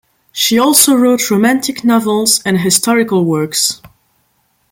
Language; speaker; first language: English; non-native, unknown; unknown